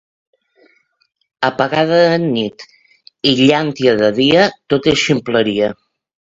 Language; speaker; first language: Catalan; native; Catalan